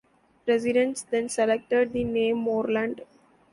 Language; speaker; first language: English; non-native, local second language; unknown